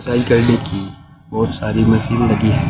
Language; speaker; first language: Hindi; native; Hindi